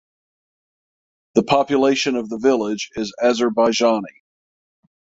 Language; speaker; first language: English; native; English